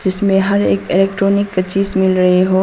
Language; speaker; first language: Hindi; non-native, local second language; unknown